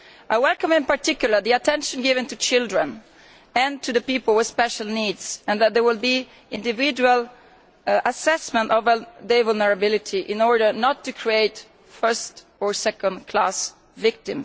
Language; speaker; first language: English; non-native, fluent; Italian